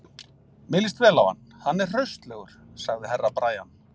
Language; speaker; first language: Icelandic; native; Icelandic